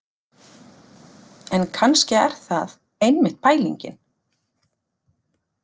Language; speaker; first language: Icelandic; native; Icelandic